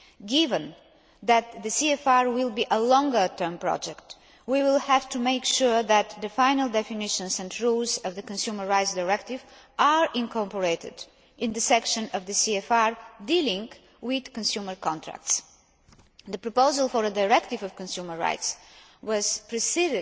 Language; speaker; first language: English; non-native, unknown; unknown